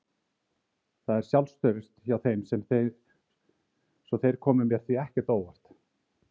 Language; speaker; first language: Icelandic; native; Icelandic